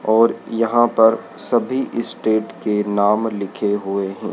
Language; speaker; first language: Hindi; native; Hindi